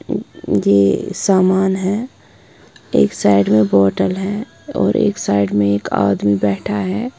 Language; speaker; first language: Hindi; non-native, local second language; Punjabi